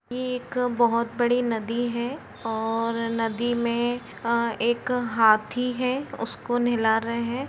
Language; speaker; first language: Hindi; native; Hindi